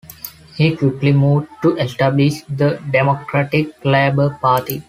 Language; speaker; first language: English; non-native, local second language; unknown